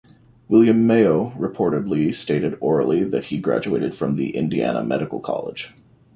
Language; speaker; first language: English; native; English